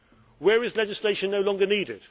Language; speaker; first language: English; native; English